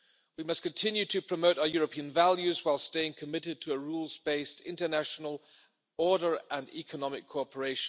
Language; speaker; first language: English; non-native, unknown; German